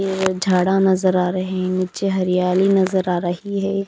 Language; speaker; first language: Hindi; non-native, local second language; Punjabi